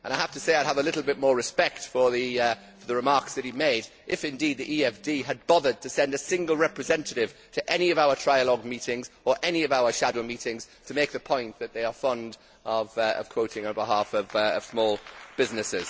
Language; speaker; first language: English; native; English